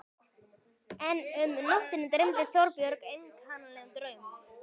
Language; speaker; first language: Icelandic; native; Icelandic